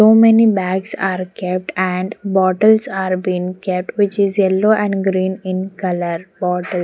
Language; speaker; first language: English; non-native, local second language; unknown